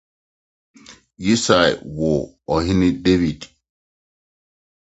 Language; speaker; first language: English; non-native, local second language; Akan